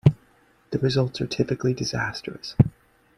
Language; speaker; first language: English; native; English